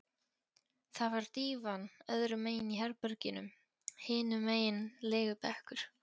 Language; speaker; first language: Icelandic; non-native, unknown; Polish